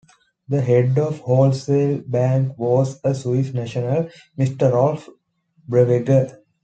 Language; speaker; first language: English; non-native, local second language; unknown